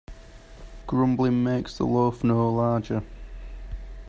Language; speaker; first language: English; native; English